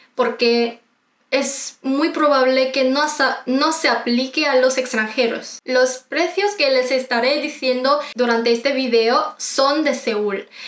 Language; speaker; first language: Spanish; non-native, fluent; Korean